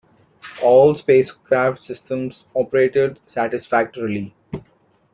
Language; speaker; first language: English; non-native, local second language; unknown